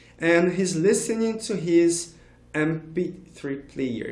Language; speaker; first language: English; non-native, fluent; Portuguese